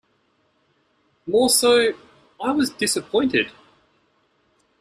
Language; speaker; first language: English; native; English